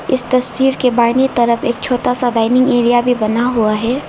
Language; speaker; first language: Hindi; non-native, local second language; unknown